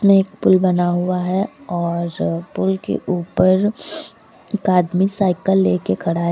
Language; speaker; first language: Hindi; native; Hindi